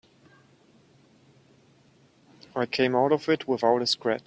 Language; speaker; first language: English; non-native, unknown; German